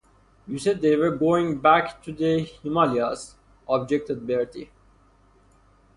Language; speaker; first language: English; non-native, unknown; Persian